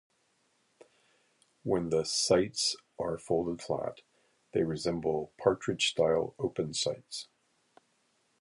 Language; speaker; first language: English; native; English